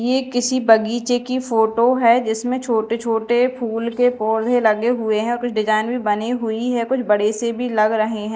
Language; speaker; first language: Hindi; native; Hindi